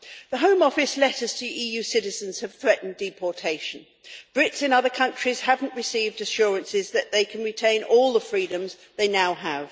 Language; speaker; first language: English; native; English